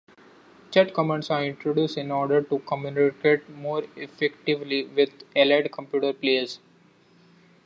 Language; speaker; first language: English; non-native, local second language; Marathi